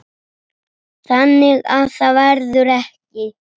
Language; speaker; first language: Icelandic; native; Icelandic